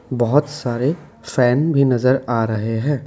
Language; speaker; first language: Hindi; non-native, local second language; Assamese